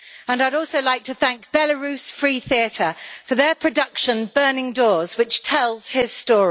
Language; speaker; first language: English; native; English